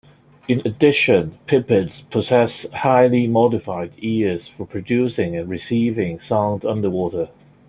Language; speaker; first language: English; non-native, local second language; Cantonese